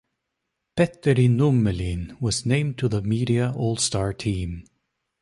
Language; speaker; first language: English; native; English